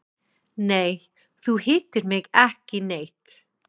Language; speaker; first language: Icelandic; non-native, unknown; English